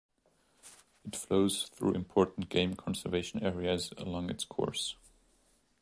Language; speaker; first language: English; non-native, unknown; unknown